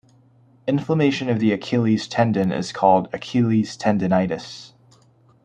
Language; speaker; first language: English; native; English